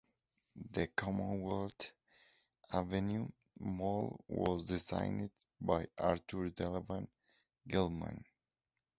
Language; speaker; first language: English; non-native, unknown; Spanish